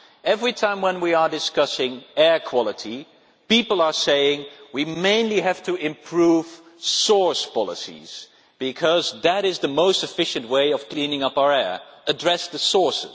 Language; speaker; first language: English; non-native, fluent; Dutch